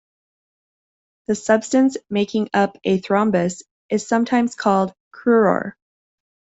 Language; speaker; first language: English; native; English